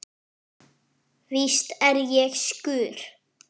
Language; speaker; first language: Icelandic; non-native, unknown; French